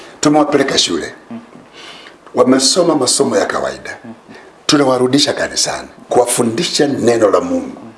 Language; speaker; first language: Swahili; non-native, local second language; Luyia